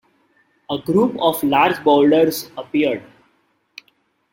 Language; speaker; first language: English; non-native, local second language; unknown